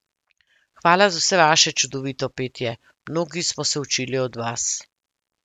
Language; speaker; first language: Slovenian; native; Slovenian